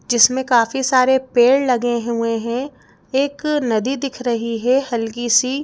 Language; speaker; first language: Hindi; native; Hindi